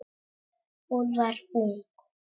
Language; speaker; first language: Icelandic; non-native, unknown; Czech